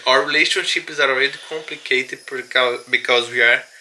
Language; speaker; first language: English; non-native, learner; Portuguese